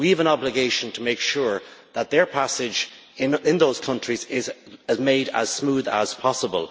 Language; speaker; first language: English; native; English